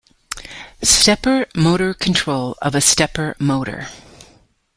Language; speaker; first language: English; native; English